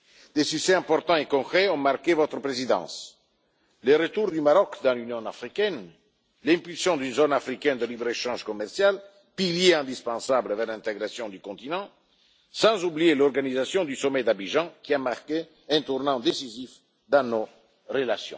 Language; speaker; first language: French; non-native, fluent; Italian